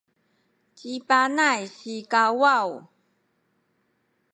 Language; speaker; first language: Sakizaya; non-native, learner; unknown